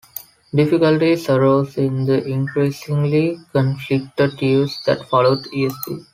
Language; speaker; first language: English; non-native, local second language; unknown